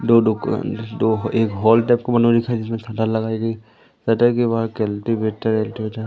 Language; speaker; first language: Hindi; native; Hindi